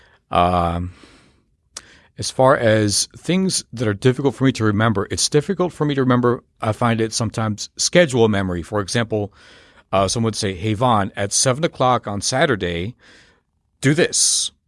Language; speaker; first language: English; native; English